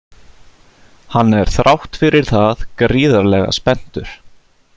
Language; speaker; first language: Icelandic; native; Icelandic